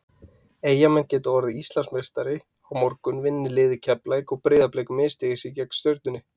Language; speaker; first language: Icelandic; native; Icelandic